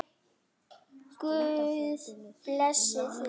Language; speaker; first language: Icelandic; native; Icelandic